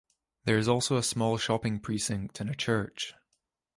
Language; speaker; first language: English; native; English